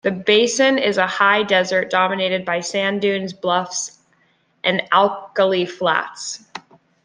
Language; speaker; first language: English; native; English